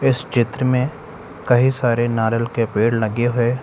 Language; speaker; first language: Hindi; non-native, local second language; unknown